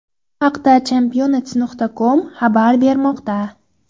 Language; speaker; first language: Uzbek; non-native, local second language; Kara-Kalpak